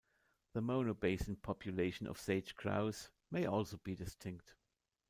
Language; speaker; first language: English; non-native, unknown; German